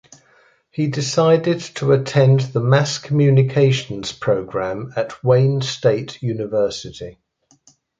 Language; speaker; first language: English; native; English